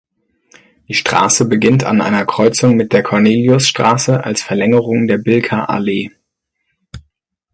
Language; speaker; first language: German; native; German